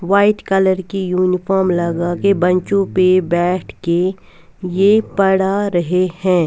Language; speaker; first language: Hindi; non-native, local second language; Punjabi